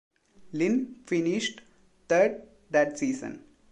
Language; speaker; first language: English; non-native, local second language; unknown